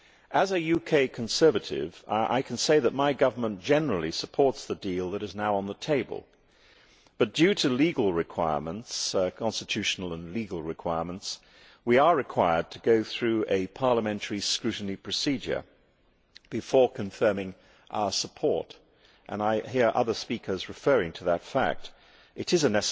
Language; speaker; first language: English; native; English